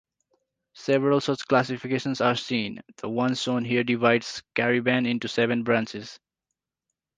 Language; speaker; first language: English; non-native, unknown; Nepali